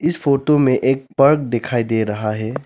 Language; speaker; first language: Hindi; non-native, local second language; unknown